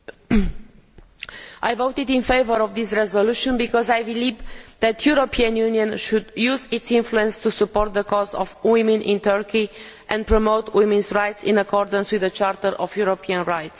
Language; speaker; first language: English; non-native, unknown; Romanian